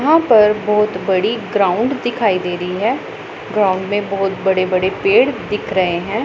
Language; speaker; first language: Hindi; non-native, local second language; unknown